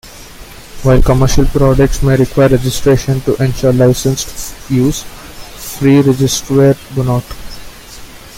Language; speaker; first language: English; non-native, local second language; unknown